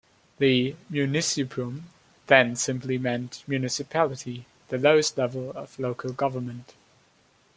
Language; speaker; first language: English; non-native, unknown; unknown